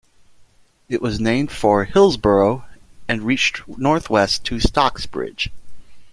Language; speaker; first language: English; native; English